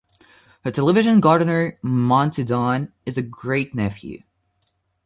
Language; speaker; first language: English; non-native, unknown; Russian